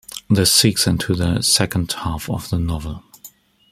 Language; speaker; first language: English; non-native, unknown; German